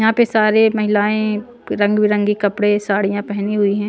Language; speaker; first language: Hindi; non-native, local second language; Punjabi